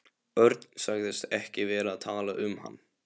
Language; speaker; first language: Icelandic; non-native, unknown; Polish